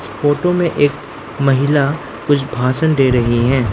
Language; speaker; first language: Hindi; non-native, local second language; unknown